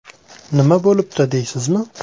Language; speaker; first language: Uzbek; native; Uzbek